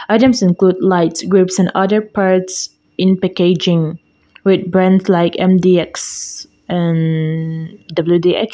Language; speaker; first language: English; non-native, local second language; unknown